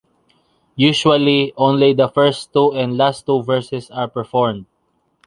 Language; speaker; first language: English; non-native, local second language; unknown